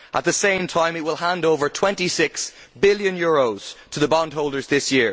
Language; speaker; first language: English; native; English